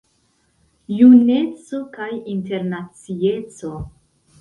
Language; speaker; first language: Esperanto; non-native, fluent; Central Kurdish